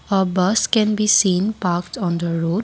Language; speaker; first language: English; non-native, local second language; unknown